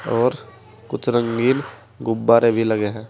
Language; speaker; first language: Hindi; native; Hindi